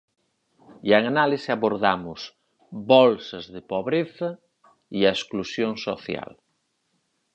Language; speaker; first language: Galician; native; Galician